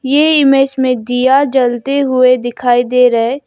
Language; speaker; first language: Hindi; non-native, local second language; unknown